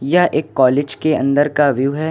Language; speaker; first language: Hindi; native; Hindi